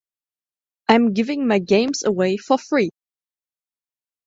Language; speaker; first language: English; non-native, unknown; German